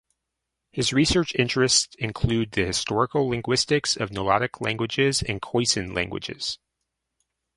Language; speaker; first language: English; native; English